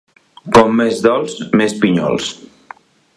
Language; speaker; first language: Catalan; non-native, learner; Spanish